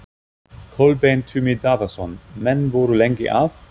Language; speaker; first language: Icelandic; non-native, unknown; German